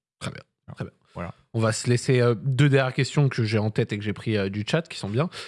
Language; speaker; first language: French; native; French